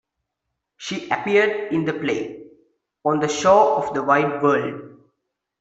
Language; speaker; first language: English; non-native, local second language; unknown